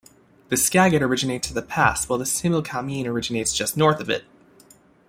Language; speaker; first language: English; native; English